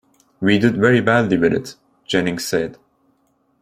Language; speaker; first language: English; non-native, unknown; Turkish